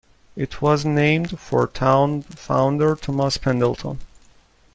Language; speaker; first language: English; non-native, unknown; Persian